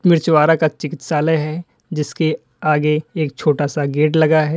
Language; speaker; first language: Hindi; native; Hindi